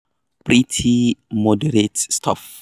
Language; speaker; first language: English; non-native, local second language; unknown